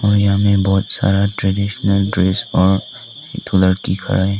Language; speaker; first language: Hindi; non-native, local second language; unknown